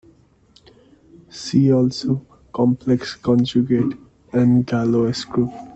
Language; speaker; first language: English; non-native, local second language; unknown